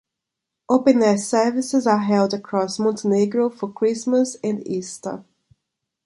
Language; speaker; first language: English; non-native, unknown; Portuguese